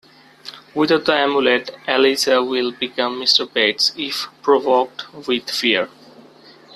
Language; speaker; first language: English; non-native, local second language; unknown